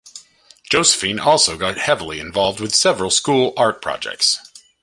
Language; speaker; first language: English; native; English